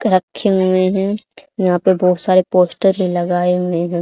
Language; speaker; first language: Hindi; native; Hindi